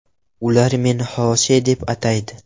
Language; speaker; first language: Uzbek; non-native, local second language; Russian